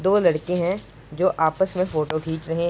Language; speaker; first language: Hindi; non-native, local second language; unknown